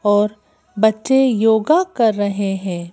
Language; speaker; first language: Hindi; native; Hindi